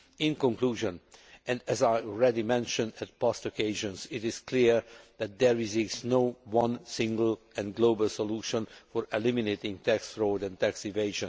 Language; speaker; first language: English; non-native, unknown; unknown